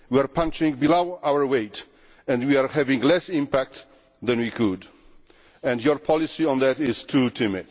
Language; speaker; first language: English; non-native, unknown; Polish